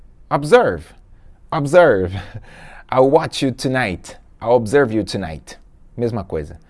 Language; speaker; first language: English; non-native, fluent; Portuguese